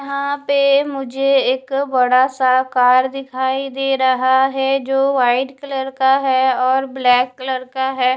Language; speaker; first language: Hindi; non-native, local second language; Punjabi